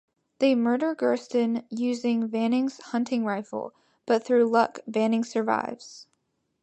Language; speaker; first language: English; native; English